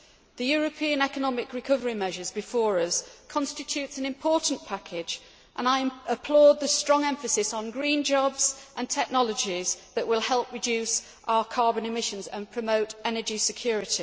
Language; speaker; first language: English; native; English